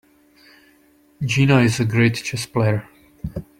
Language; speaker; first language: English; non-native, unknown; Czech